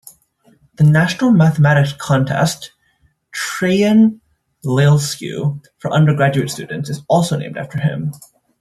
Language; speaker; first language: English; native; English